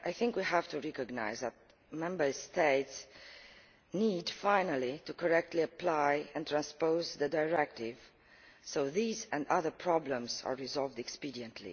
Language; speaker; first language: English; non-native, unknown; Romanian